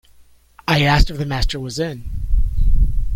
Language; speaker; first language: English; native; English